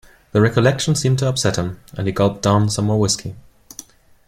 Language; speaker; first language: English; non-native, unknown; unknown